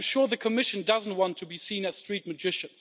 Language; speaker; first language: English; non-native, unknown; German